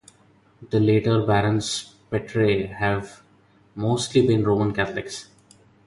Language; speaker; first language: English; non-native, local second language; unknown